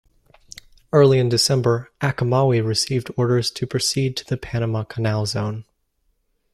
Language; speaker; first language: English; native; English